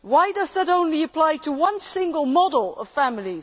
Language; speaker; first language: English; non-native, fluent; Dutch